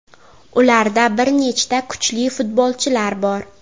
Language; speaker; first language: Uzbek; native; Uzbek